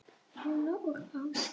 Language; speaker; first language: Icelandic; native; Icelandic